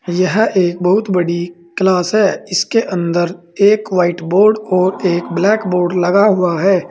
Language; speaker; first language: Hindi; native; Hindi